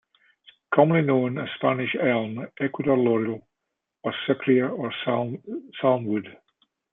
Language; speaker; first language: English; native; English